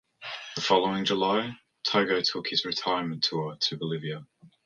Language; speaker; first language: English; native; English